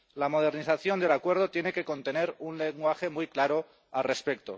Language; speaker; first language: Spanish; non-native, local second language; Catalan